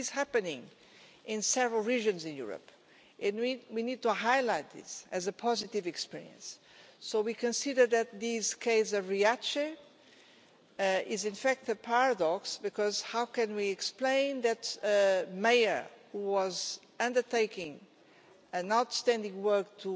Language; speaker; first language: English; non-native, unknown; Portuguese